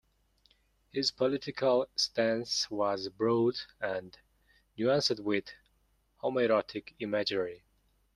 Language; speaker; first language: English; non-native, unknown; Mongolian